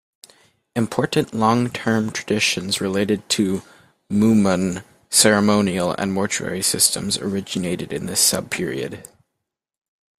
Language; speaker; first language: English; native; English